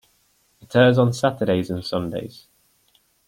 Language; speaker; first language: English; native; English